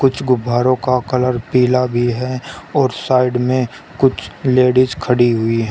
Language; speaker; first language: Hindi; native; Hindi